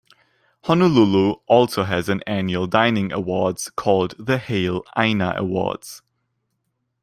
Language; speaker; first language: English; non-native, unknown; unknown